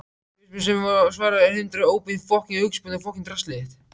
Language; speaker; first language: Icelandic; native; Icelandic